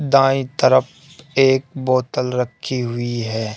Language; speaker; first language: Hindi; native; Hindi